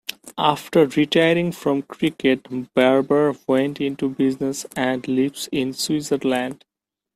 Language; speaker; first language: English; non-native, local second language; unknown